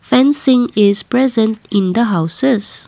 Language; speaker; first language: English; non-native, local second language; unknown